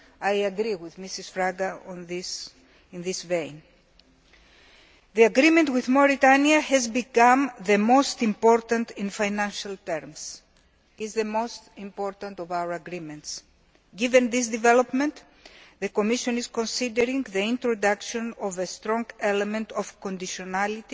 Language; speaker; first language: English; non-native, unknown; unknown